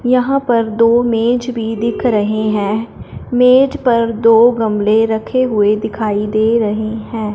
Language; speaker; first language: Hindi; non-native, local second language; Punjabi